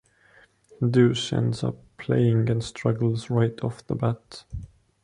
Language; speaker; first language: English; non-native, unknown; Estonian